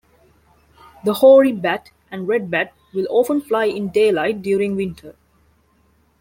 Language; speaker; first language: English; non-native, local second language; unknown